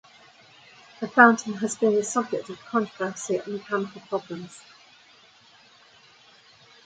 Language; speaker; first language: English; native; English